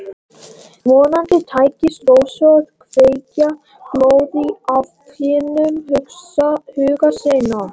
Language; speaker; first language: Icelandic; non-native, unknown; Latvian